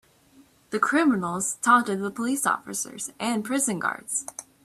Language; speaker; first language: English; native; English